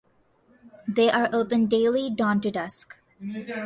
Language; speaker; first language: English; non-native, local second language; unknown